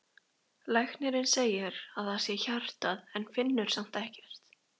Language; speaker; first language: Icelandic; native; Icelandic